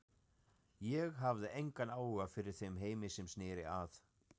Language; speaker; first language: Icelandic; non-native, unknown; German